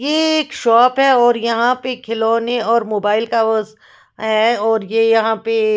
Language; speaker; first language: Hindi; non-native, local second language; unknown